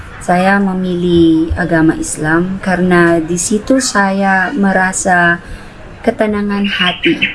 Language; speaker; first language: Indonesian; non-native, fluent; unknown